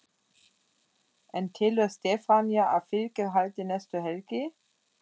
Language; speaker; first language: Icelandic; non-native, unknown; German